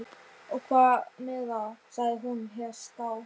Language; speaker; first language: Icelandic; non-native, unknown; German